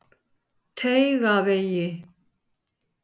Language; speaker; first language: Icelandic; native; Icelandic